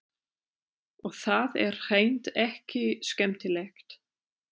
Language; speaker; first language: Icelandic; non-native, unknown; German